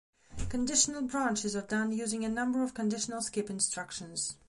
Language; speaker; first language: English; non-native, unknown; Belarusian